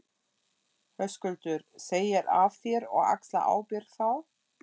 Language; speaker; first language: Icelandic; non-native, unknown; German